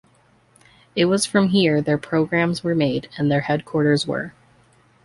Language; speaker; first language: English; native; English